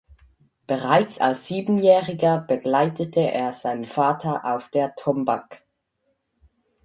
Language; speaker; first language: German; native; German